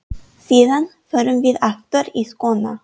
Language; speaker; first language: Icelandic; non-native, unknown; English